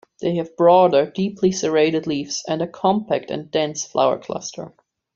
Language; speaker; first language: English; non-native, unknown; German